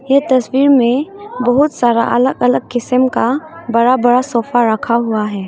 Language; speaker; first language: Hindi; early bilingual, other home language; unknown